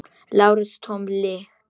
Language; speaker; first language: Icelandic; non-native, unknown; Polish